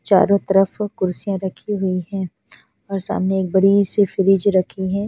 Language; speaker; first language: Hindi; non-native, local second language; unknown